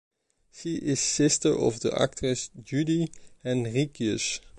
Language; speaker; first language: English; non-native, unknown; Dutch